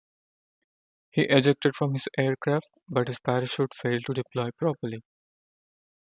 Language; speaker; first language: English; non-native, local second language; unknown